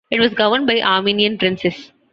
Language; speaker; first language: English; non-native, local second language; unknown